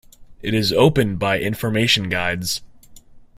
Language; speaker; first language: English; native; English